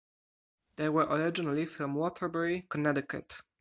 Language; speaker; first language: English; non-native, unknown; Polish